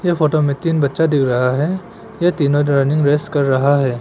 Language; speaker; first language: Hindi; non-native, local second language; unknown